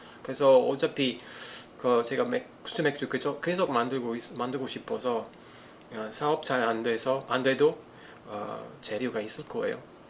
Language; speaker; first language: Korean; non-native, learner; Italian